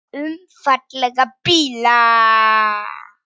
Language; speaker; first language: Icelandic; non-native, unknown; Polish